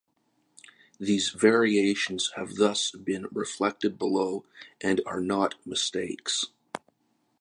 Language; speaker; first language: English; native; English